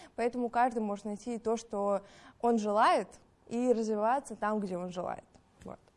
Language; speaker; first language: Russian; native; Russian